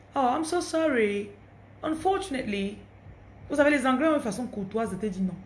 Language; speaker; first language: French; non-native, local second language; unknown